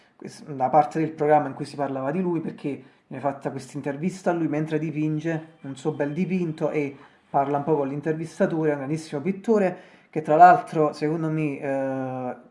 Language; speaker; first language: Italian; native; Italian